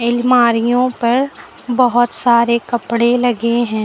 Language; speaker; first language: Hindi; native; Hindi